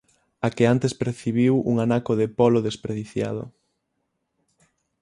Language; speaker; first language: Galician; native; Galician